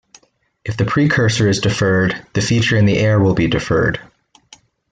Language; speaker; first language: English; native; English